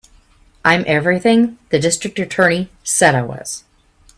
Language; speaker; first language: English; native; English